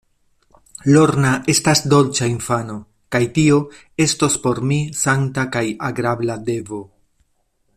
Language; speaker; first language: Esperanto; non-native, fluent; Spanish